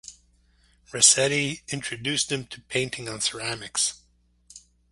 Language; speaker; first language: English; native; English